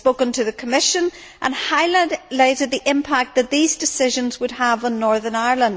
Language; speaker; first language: English; native; English